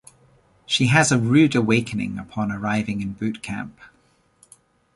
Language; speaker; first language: English; native; English